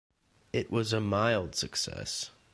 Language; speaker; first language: English; native; English